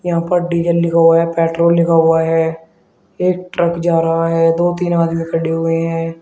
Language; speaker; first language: Hindi; native; Hindi